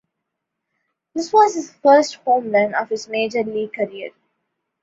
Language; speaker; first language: English; non-native, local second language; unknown